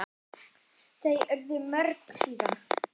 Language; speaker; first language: Icelandic; non-native, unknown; German